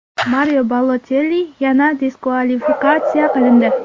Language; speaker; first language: Uzbek; non-native, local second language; Kara-Kalpak